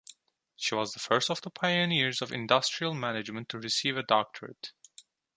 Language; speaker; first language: English; non-native, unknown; Turkish